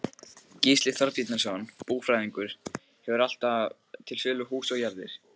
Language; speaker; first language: Icelandic; native; Icelandic